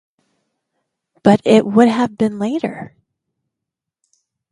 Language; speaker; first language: English; native; English